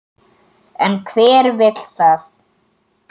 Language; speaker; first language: Icelandic; native; Icelandic